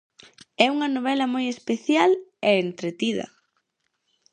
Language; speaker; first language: Galician; native; Galician